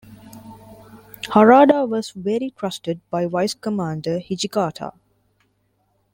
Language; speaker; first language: English; non-native, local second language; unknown